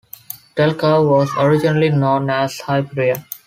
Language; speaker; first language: English; non-native, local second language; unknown